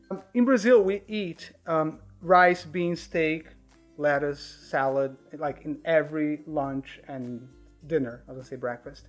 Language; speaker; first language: English; non-native, fluent; Portuguese